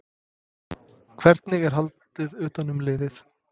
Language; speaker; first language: Icelandic; non-native, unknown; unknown